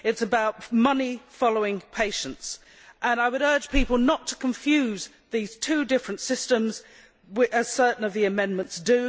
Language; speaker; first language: English; native; English